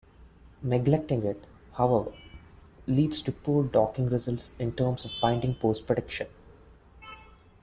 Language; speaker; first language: English; non-native, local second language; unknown